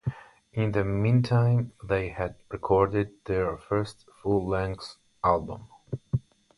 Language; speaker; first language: English; non-native, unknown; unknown